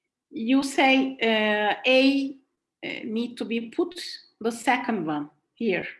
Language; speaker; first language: English; non-native, fluent; Turkish